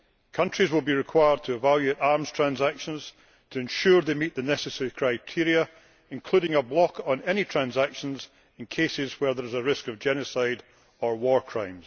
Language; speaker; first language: English; native; English